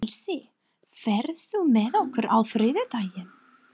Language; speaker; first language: Icelandic; non-native, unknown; English